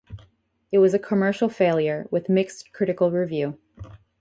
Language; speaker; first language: English; native; English